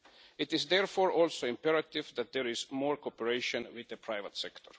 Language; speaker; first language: English; non-native, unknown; Estonian